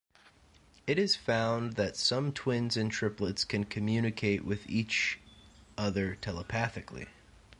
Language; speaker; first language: English; native; English